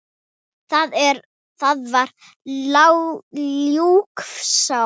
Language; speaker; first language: Icelandic; non-native, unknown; Thai